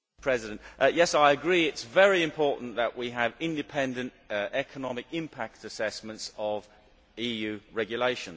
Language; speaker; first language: English; native; English